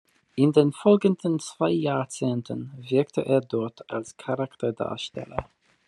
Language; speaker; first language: German; non-native, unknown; English